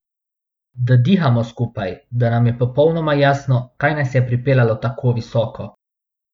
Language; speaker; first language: Slovenian; non-native, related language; Bosnian